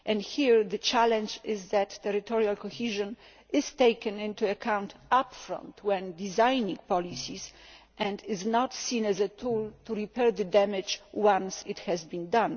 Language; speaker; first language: English; non-native, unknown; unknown